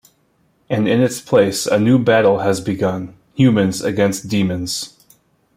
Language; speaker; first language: English; native; English